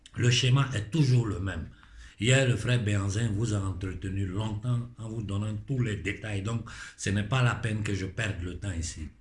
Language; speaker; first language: French; non-native, local second language; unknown